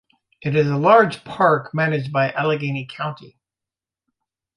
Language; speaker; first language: English; native; English